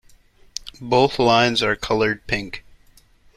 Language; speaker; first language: English; native; English